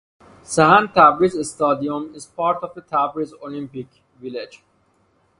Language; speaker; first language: English; non-native, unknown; Persian